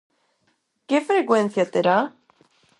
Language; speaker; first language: Galician; non-native, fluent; Spanish